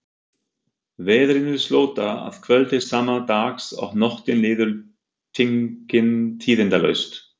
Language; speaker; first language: Icelandic; non-native, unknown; German